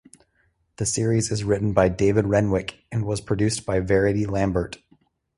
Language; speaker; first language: English; native; English